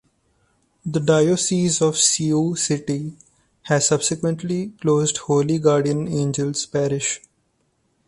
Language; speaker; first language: English; non-native, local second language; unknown